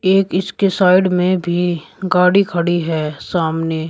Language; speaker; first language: Hindi; native; Hindi